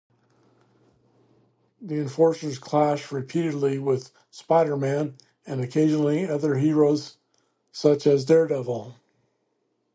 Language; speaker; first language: English; native; English